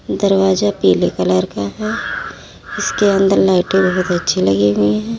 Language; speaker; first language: Hindi; native; Hindi